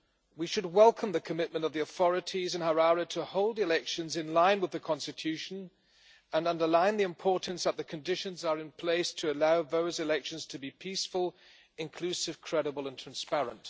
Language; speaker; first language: English; non-native, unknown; German